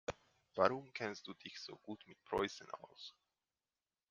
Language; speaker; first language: German; non-native, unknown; Hungarian